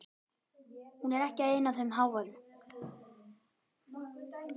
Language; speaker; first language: Icelandic; native; Icelandic